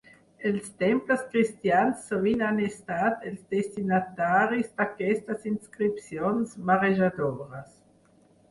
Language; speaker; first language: Catalan; non-native, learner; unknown